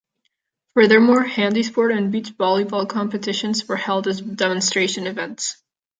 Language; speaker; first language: English; non-native, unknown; Catalan